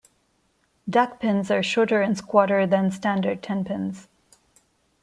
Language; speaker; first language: English; non-native, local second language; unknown